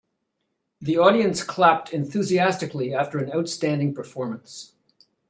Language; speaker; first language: English; native; English